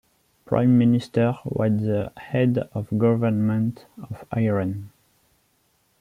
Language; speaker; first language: English; non-native, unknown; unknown